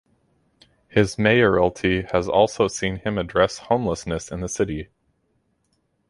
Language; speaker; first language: English; native; English